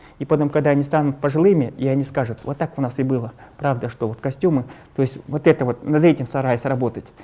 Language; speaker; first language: Russian; non-native, local second language; Evenki